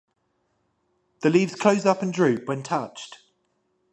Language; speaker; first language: English; native; English